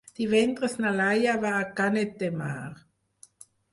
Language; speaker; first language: Catalan; non-native, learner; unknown